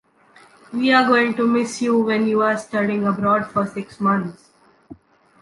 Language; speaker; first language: English; non-native, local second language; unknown